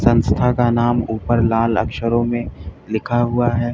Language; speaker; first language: Hindi; native; Hindi